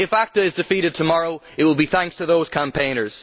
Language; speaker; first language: English; native; English